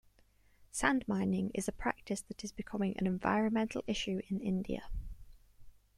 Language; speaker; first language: English; native; English